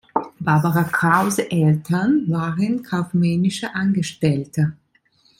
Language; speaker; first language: German; non-native, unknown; Italian